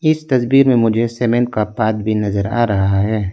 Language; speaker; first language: Hindi; non-native, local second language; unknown